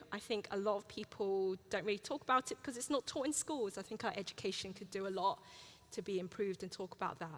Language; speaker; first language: English; early bilingual, other home language; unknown